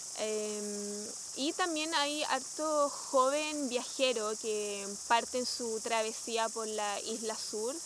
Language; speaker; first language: Spanish; native; Spanish